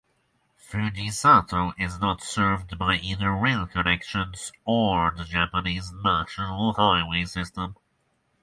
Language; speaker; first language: English; non-native, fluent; Norwegian